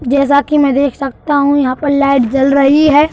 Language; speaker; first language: Hindi; native; Hindi